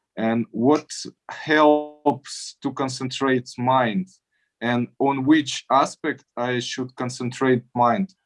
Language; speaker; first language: English; non-native, learner; Russian